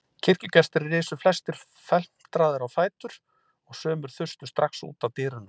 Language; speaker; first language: Icelandic; native; Icelandic